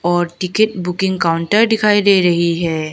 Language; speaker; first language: Hindi; non-native, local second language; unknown